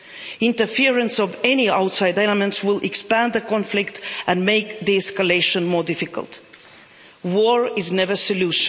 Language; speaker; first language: English; non-native, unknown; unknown